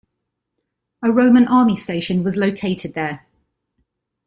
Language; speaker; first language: English; native; English